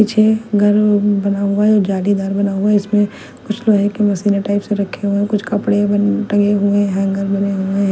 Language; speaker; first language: Hindi; non-native, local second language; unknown